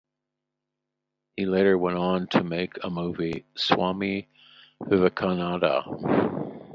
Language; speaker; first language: English; native; English